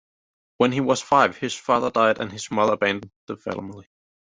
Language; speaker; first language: English; native; English